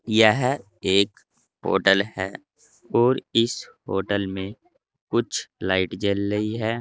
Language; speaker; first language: Hindi; native; Hindi